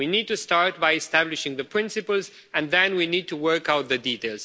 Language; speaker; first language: English; non-native, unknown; Romanian